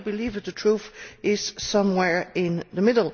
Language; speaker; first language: English; non-native, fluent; Dutch